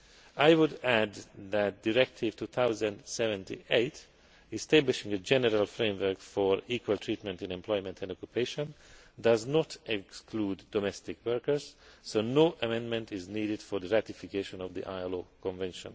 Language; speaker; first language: English; non-native, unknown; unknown